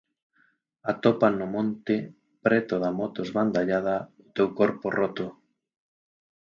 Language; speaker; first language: Galician; native; Galician